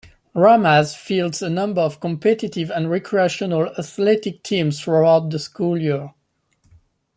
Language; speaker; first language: English; non-native, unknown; French